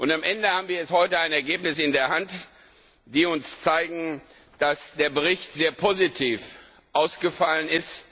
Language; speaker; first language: German; non-native, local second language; Luxembourgish